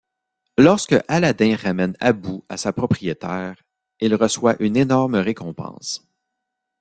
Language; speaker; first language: French; native; French